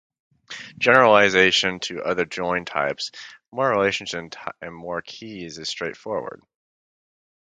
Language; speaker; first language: English; native; English